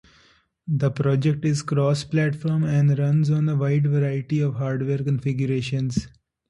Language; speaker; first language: English; non-native, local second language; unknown